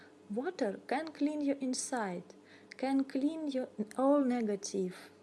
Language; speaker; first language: English; non-native, learner; Russian